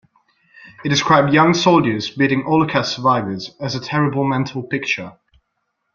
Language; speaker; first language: English; non-native, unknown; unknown